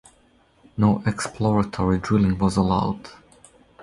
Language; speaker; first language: English; non-native, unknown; Croatian